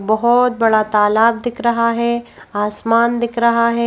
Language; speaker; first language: Hindi; native; Hindi